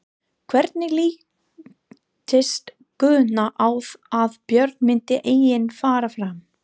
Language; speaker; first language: Icelandic; non-native, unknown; English